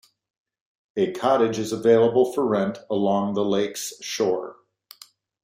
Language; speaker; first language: English; native; English